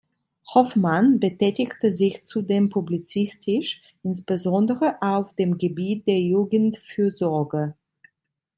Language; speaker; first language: German; non-native, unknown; Italian